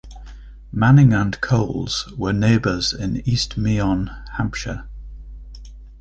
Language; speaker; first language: English; native; English